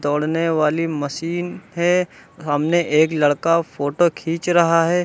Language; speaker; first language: Hindi; native; Hindi